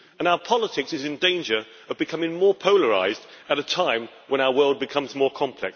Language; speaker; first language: English; native; English